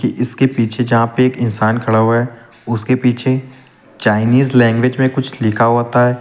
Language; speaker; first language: Hindi; native; Hindi